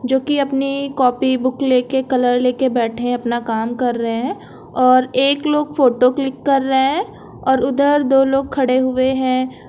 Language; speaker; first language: Hindi; native; Hindi